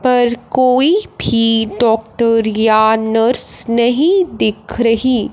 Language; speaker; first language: Hindi; non-native, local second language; Punjabi